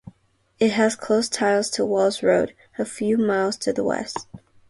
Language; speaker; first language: English; non-native, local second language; Filipino